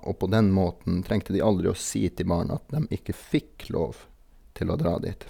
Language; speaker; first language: Norwegian; native; Norwegian